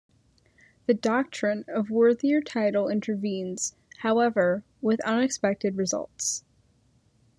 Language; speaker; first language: English; native; English